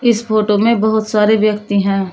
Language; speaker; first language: Hindi; native; Hindi